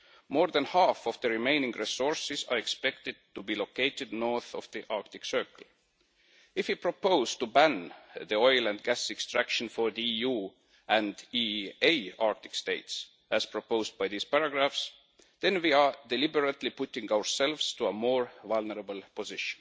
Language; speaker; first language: English; non-native, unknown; Estonian